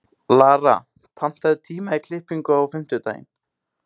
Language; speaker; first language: Icelandic; native; Icelandic